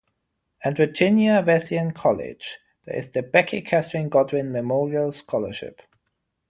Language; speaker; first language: English; non-native, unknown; German